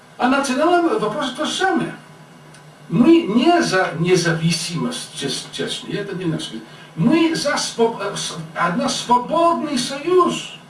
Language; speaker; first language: Russian; non-native, fluent; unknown